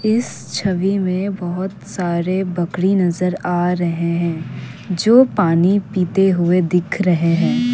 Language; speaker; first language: Hindi; non-native, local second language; Assamese